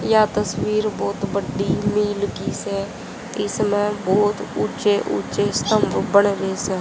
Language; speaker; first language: Hindi; native; Hindi